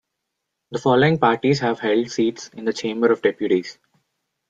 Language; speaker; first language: English; non-native, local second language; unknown